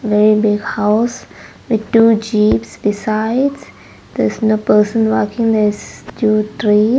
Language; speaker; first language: English; non-native, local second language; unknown